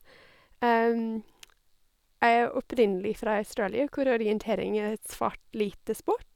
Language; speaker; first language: Norwegian; non-native, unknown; English